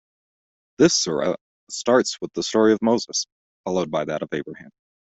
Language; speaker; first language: English; native; English